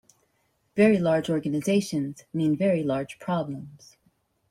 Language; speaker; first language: English; native; English